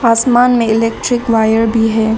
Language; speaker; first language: Hindi; non-native, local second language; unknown